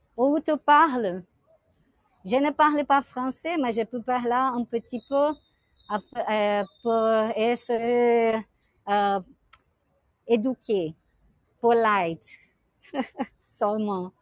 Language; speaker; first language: French; non-native, learner; Portuguese